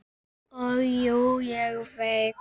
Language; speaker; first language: Icelandic; native; Icelandic